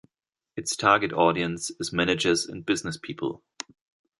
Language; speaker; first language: English; non-native, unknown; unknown